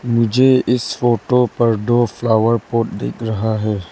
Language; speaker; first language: Hindi; non-native, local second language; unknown